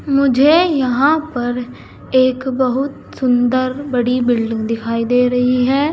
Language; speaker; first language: Hindi; native; Hindi